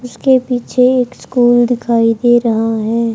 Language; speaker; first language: Hindi; native; Hindi